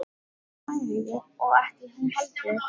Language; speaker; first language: Icelandic; native; Icelandic